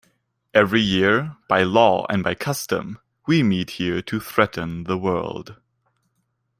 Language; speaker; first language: English; non-native, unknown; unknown